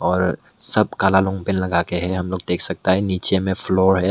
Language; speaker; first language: Hindi; non-native, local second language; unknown